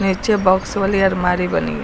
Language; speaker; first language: Hindi; native; Hindi